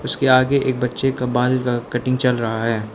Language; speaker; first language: Hindi; non-native, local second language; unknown